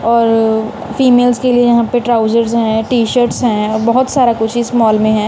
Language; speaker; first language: Hindi; non-native, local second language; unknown